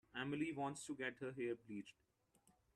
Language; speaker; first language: English; non-native, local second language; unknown